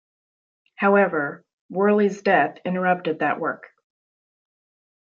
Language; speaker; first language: English; native; English